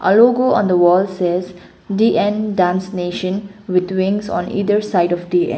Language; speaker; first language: English; non-native, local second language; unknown